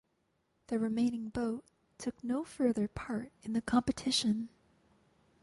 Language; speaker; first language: English; native; English